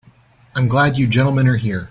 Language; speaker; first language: English; native; English